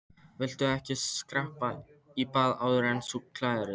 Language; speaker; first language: Icelandic; non-native, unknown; Polish